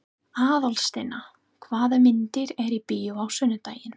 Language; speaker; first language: Icelandic; non-native, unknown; English